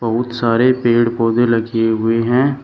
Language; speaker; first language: Hindi; native; Hindi